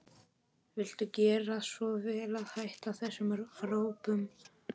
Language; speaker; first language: Icelandic; non-native, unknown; Polish